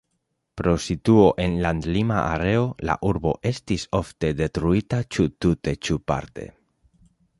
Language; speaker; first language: Esperanto; non-native, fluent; Spanish